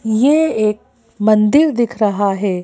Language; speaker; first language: Hindi; native; Hindi